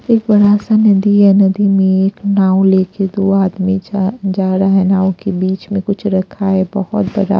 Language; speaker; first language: Hindi; non-native, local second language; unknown